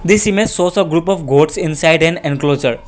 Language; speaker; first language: English; non-native, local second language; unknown